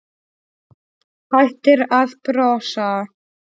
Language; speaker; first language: Icelandic; non-native, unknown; Polish